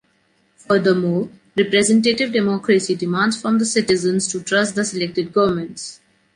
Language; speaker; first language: English; non-native, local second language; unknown